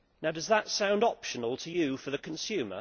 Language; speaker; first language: English; native; English